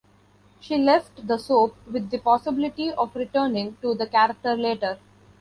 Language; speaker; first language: English; non-native, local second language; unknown